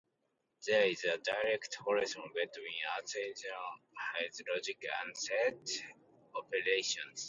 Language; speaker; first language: English; non-native, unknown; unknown